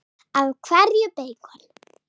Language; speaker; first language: Icelandic; native; Icelandic